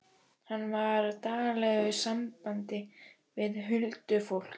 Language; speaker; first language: Icelandic; native; Icelandic